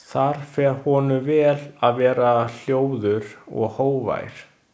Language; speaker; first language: Icelandic; non-native, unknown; Chinese